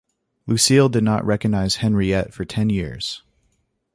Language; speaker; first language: English; native; English